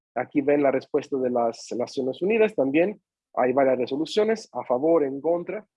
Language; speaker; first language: Spanish; non-native, fluent; Italian